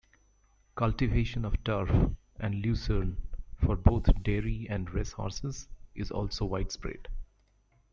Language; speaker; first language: English; native; English